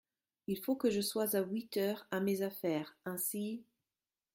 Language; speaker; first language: French; non-native, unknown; German